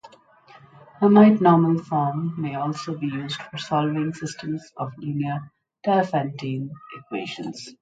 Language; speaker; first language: English; non-native, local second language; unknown